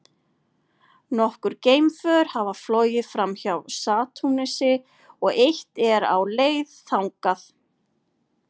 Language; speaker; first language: Icelandic; native; Icelandic